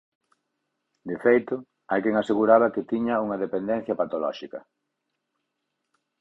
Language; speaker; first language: Galician; native; Galician